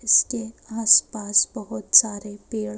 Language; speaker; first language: Hindi; native; Hindi